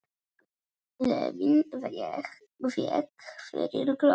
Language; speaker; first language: Icelandic; non-native, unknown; Polish